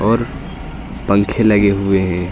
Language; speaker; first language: Hindi; native; Hindi